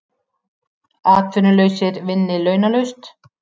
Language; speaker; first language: Icelandic; native; Icelandic